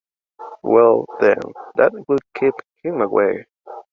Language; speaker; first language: English; native; English